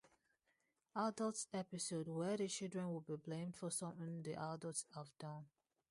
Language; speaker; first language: English; non-native, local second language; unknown